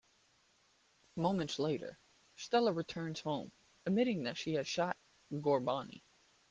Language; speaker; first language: English; native; English